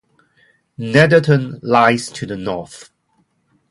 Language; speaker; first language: English; non-native, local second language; Cantonese